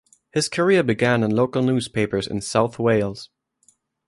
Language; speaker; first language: English; non-native, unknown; German